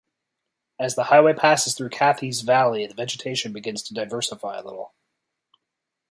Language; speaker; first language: English; native; English